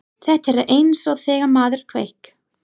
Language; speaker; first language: Icelandic; non-native, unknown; English